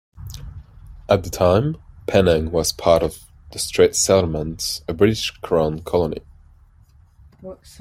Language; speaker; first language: English; non-native, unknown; French